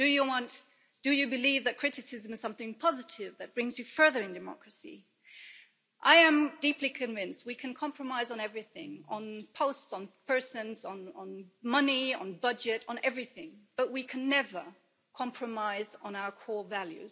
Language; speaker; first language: English; early bilingual, heritage; German